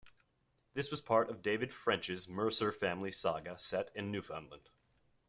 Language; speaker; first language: English; native; English